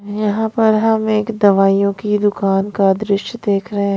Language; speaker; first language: Hindi; non-native, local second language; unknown